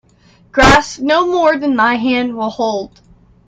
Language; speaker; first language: English; native; English